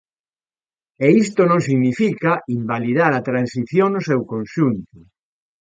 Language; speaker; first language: Galician; native; Galician